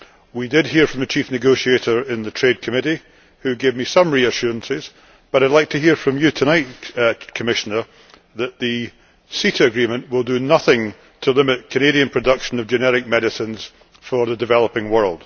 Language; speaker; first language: English; native; English